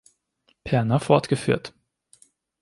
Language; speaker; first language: German; non-native, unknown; Hungarian